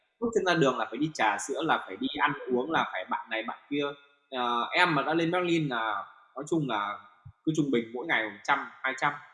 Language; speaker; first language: Vietnamese; native; Vietnamese